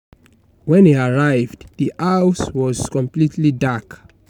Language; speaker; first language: English; non-native, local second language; Yoruba